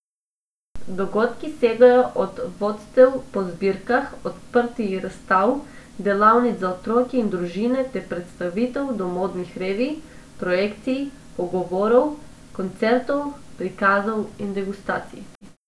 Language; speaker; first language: Slovenian; non-native, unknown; Macedonian